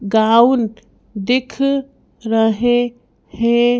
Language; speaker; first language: Hindi; native; Hindi